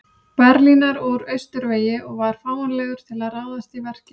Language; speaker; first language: Icelandic; native; Icelandic